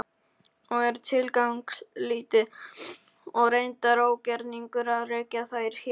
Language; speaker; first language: Icelandic; non-native, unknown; Polish